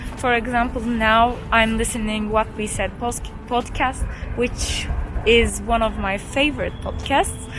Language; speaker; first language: English; non-native, fluent; Turkish